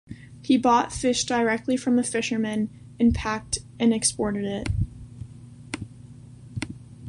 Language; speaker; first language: English; native; English